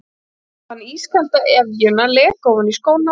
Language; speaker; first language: Icelandic; native; Icelandic